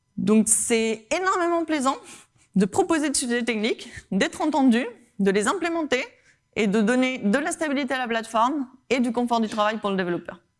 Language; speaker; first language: French; non-native, fluent; Spanish